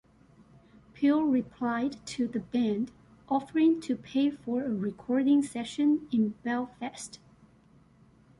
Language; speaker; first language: English; non-native, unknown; Chinese